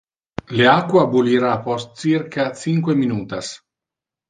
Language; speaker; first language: Interlingua; non-native, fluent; Italian